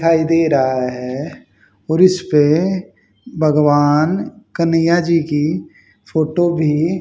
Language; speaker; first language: Hindi; native; Hindi